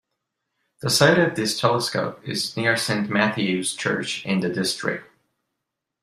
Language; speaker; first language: English; non-native, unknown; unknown